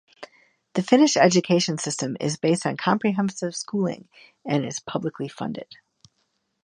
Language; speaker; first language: English; native; English